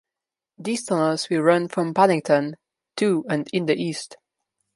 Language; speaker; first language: English; non-native, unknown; Slovenian